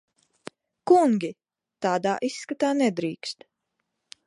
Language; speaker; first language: Latvian; native; Latvian